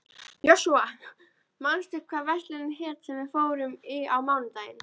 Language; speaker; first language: Icelandic; native; Icelandic